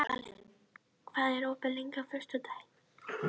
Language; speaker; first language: Icelandic; native; Icelandic